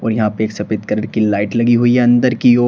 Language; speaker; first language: Hindi; native; Hindi